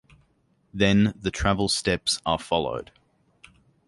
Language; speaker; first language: English; native; English